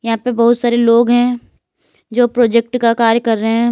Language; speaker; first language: Hindi; native; Hindi